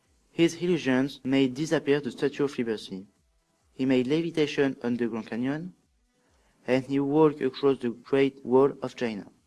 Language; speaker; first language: English; non-native, learner; French